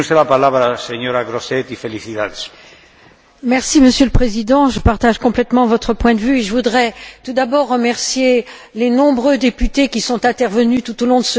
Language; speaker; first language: French; native; French